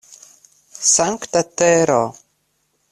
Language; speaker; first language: Esperanto; non-native, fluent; Russian